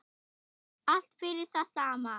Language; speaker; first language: Icelandic; non-native, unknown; German